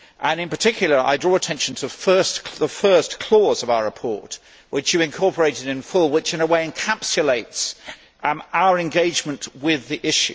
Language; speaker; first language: English; native; English